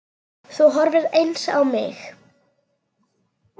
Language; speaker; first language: Icelandic; non-native, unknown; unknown